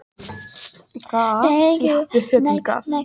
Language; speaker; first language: Icelandic; native; Icelandic